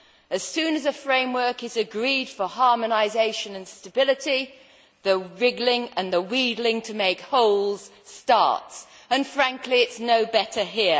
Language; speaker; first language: English; native; English